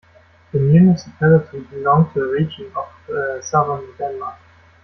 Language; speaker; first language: English; non-native, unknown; German